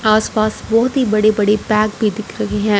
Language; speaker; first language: Hindi; non-native, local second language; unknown